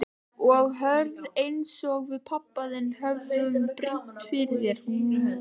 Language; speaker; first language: Icelandic; native; Icelandic